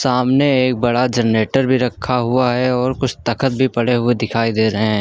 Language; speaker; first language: Hindi; native; Hindi